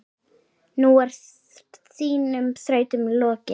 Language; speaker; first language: Icelandic; native; Icelandic